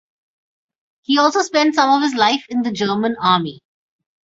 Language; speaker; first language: English; non-native, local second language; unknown